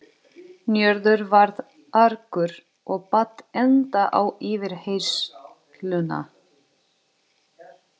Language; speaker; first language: Icelandic; non-native, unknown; Portuguese